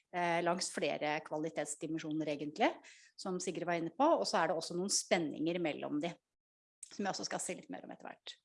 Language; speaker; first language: Norwegian; native; Norwegian